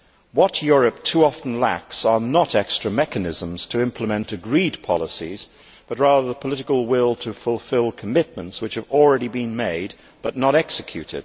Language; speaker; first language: English; native; English